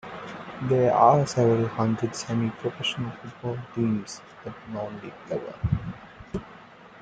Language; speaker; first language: English; non-native, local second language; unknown